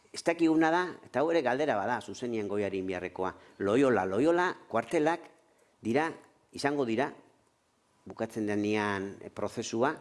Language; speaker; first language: Basque; native; Basque